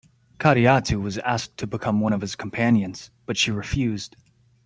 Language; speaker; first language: English; native; English